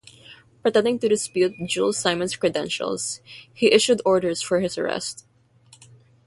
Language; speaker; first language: English; non-native, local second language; Filipino